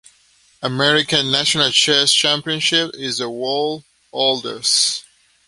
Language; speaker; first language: English; native; English